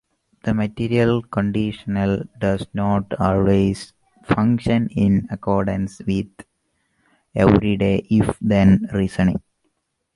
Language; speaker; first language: English; non-native, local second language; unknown